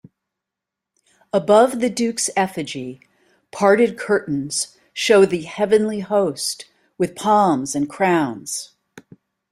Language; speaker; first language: English; native; English